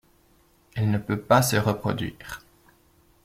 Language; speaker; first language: French; native; French